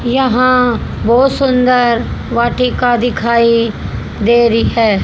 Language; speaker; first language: Hindi; native; Hindi